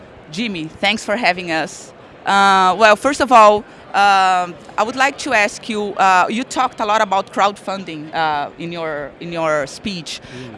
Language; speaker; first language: English; non-native, fluent; Portuguese